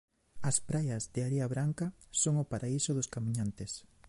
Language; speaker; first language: Galician; native; Galician